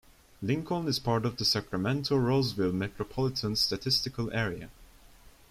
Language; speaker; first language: English; non-native, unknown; Turkish